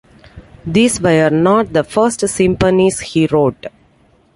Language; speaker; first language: English; non-native, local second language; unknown